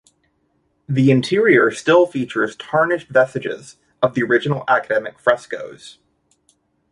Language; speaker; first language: English; native; English